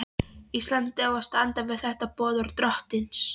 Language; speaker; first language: Icelandic; non-native, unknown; Polish